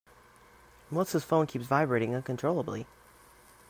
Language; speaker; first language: English; native; English